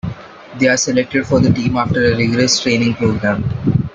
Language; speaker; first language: English; non-native, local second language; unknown